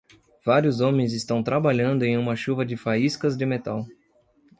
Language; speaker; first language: Portuguese; native; Portuguese